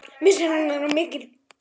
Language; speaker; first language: Icelandic; native; Icelandic